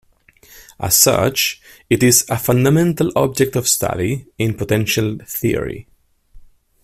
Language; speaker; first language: English; non-native, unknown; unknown